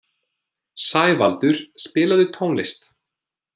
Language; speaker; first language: Icelandic; non-native, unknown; English